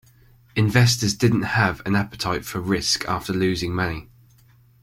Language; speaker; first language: English; native; English